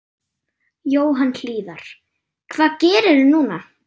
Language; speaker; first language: Icelandic; non-native, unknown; German